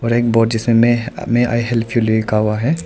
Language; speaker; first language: Hindi; non-native, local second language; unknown